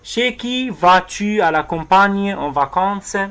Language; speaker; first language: French; non-native, fluent; Arabic